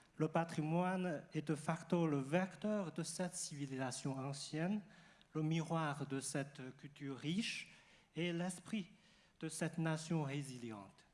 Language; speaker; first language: French; non-native, fluent; Chinese